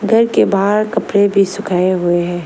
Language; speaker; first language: Hindi; non-native, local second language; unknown